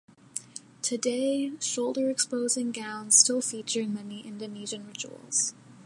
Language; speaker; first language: English; native; English